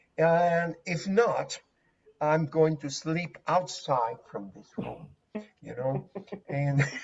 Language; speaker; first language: English; non-native, fluent; Spanish